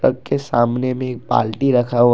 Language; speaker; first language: Hindi; non-native, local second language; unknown